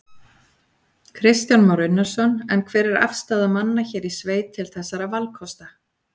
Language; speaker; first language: Icelandic; native; Icelandic